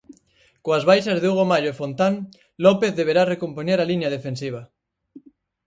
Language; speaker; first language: Galician; native; Galician